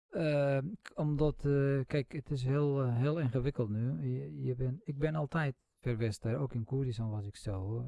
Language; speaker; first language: Dutch; non-native, fluent; Central Kurdish